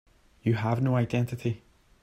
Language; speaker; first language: English; native; English